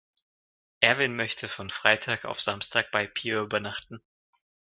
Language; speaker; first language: German; non-native, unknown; Russian